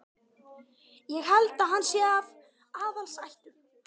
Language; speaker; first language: Icelandic; native; Icelandic